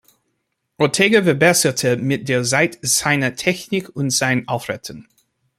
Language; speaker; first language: German; non-native, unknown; English